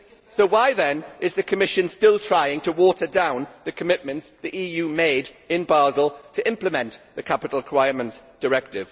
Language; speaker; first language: English; native; English